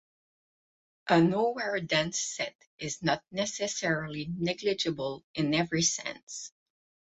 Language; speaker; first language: English; non-native, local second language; French